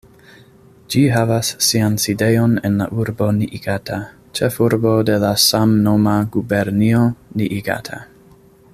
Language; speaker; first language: Esperanto; non-native, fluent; English